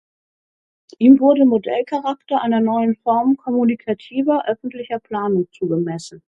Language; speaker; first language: German; native; German